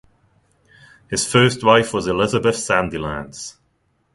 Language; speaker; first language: English; non-native, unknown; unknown